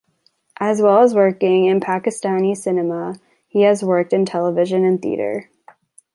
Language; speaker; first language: English; native; English